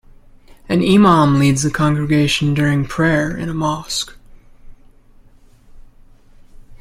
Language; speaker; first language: English; native; English